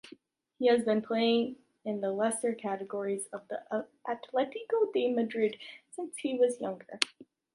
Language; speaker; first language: English; native; English